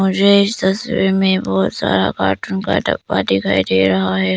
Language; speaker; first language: Hindi; early bilingual, other home language; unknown